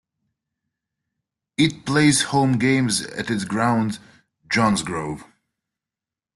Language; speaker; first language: English; native; English